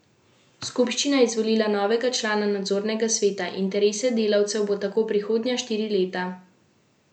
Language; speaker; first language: Slovenian; native; Slovenian